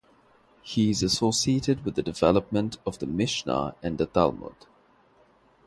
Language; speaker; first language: English; non-native, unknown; Bangla